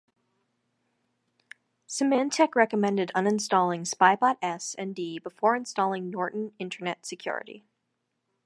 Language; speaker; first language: English; native; English